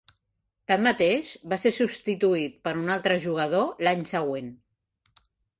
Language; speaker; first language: Catalan; native; Catalan